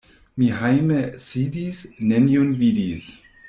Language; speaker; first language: Esperanto; non-native, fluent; German